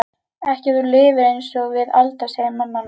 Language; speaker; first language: Icelandic; native; Icelandic